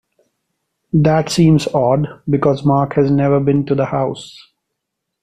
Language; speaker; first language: English; non-native, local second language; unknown